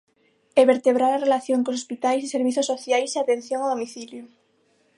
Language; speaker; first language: Galician; non-native, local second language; Spanish